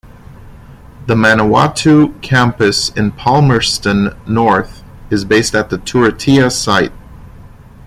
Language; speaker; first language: English; non-native, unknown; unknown